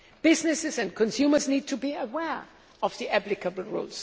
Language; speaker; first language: English; non-native, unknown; German